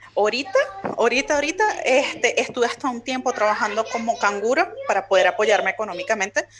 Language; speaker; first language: Spanish; native; Spanish